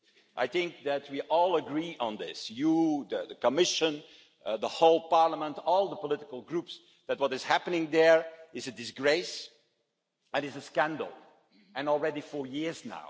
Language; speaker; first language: English; non-native, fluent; Dutch